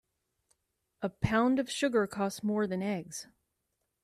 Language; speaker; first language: English; native; English